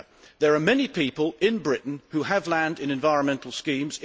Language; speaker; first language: English; native; English